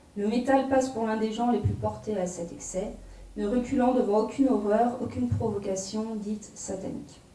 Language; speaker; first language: French; native; French